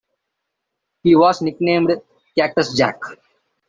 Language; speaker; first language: English; non-native, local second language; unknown